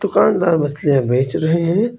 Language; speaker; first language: Hindi; native; Hindi